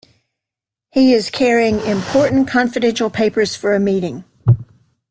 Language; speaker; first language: English; native; English